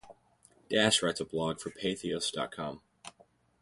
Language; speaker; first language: English; native; English